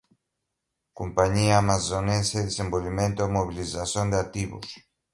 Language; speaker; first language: Portuguese; non-native, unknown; Galician